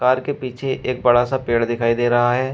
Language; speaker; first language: Hindi; native; Hindi